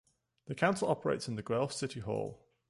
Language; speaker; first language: English; native; English